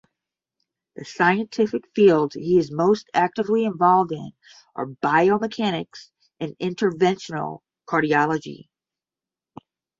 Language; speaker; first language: English; native; English